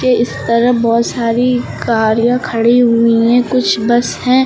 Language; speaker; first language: Hindi; native; Hindi